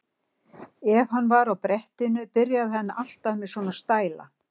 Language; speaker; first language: Icelandic; native; Icelandic